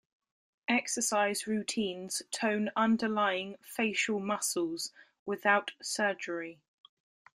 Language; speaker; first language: English; native; English